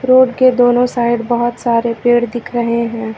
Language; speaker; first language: Hindi; native; Hindi